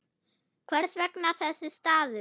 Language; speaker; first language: Icelandic; non-native, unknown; German